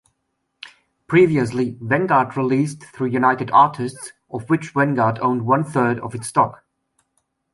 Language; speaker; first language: English; non-native, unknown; German